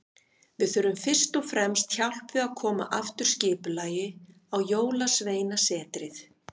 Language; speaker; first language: Icelandic; native; Icelandic